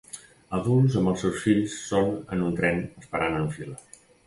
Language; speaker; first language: Catalan; native; Catalan